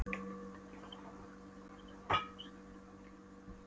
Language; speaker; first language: Icelandic; non-native, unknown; Polish